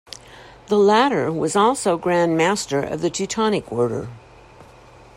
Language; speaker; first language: English; native; English